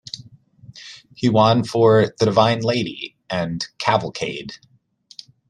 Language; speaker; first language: English; native; English